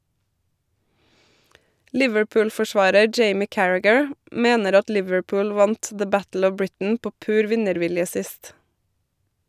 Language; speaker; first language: Norwegian; native; Norwegian